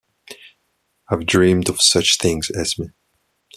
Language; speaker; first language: English; non-native, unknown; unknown